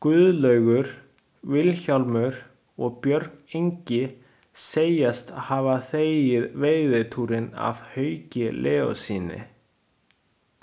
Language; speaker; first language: Icelandic; non-native, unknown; Chinese